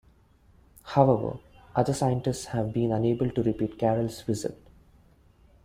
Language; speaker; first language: English; non-native, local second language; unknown